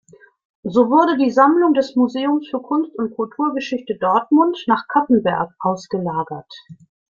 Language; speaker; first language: German; native; German